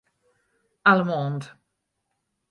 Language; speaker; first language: English; native; English